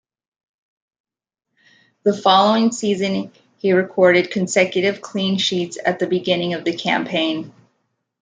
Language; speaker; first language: English; native; English